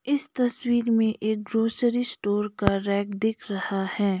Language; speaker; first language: Hindi; non-native, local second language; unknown